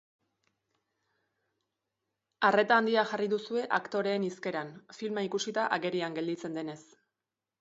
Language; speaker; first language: Basque; native; Basque